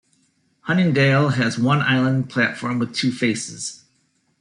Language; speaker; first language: English; native; English